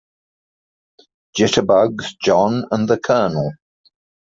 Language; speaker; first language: English; native; English